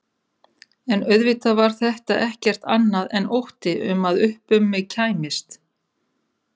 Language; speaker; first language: Icelandic; native; Icelandic